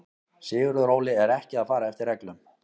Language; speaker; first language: Icelandic; native; Icelandic